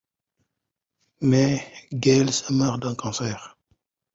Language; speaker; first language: French; non-native, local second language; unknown